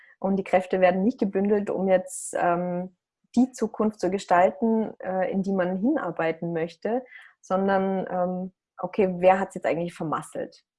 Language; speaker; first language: German; early bilingual, other home language; Russian